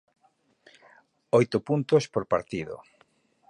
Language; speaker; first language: Galician; native; Galician